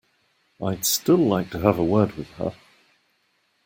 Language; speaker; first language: English; native; English